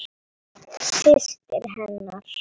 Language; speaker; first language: Icelandic; non-native, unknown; Polish